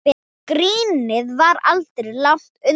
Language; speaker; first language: Icelandic; non-native, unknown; Thai